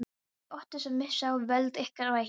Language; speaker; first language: Icelandic; non-native, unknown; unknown